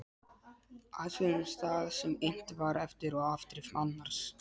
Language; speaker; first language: Icelandic; non-native, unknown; Polish